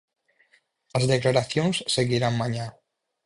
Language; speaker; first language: Galician; native; Galician